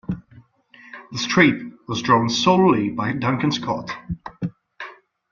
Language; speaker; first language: English; non-native, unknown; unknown